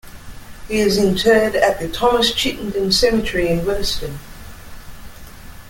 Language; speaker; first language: English; native; English